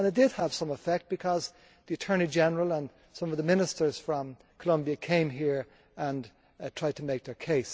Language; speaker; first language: English; native; English